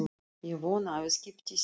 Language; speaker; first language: Icelandic; non-native, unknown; Russian